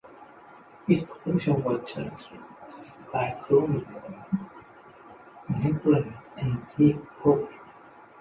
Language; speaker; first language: English; non-native, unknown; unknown